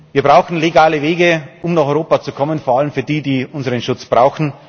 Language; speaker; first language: German; native; German